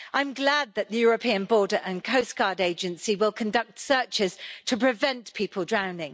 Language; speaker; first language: English; native; English